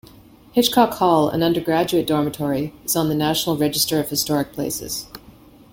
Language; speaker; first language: English; native; English